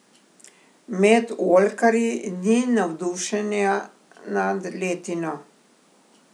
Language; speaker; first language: Slovenian; native; Slovenian